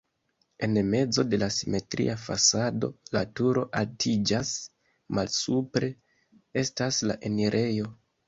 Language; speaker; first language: Esperanto; non-native, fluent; Kinyarwanda